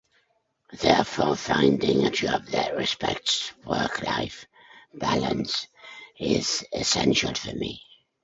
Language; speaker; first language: English; native; English